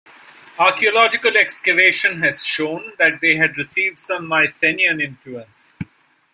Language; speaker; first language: English; non-native, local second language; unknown